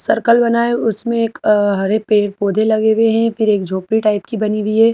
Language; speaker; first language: Hindi; native; Hindi